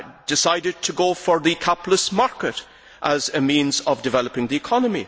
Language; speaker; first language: English; native; English